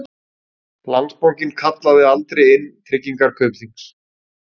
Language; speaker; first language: Icelandic; native; Icelandic